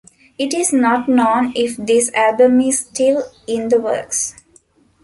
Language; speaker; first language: English; non-native, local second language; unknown